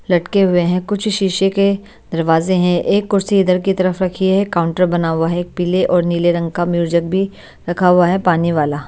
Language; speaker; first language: Hindi; native; Hindi